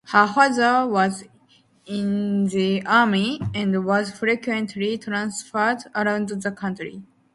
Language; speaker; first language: English; non-native, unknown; Japanese